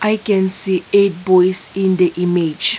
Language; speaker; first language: English; non-native, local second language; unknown